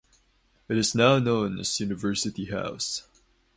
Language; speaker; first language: English; non-native, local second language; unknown